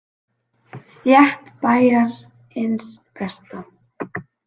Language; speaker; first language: Icelandic; native; Icelandic